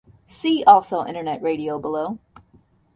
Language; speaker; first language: English; native; English